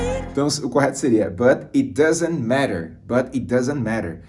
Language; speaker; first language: English; non-native, fluent; Portuguese